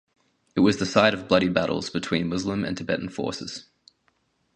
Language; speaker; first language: English; native; English